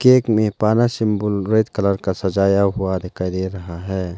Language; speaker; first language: Hindi; non-native, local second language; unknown